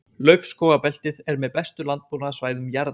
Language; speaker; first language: Icelandic; native; Icelandic